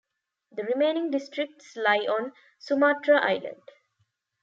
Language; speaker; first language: English; non-native, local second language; Tamil